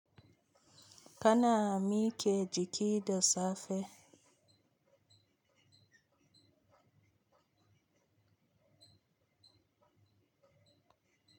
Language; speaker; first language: Hausa; native; Hausa